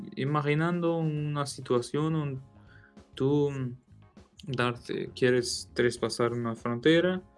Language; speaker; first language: Spanish; non-native, related language; Portuguese